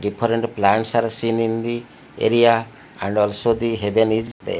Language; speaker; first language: English; non-native, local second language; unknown